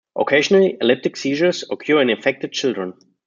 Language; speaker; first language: English; non-native, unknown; German